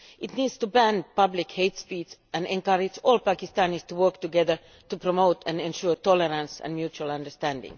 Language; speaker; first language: English; non-native, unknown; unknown